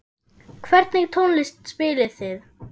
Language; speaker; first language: Icelandic; non-native, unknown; German